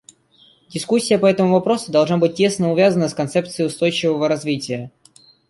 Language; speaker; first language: Russian; native; Russian